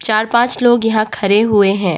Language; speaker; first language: Hindi; non-native, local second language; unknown